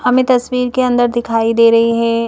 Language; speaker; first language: Hindi; native; Hindi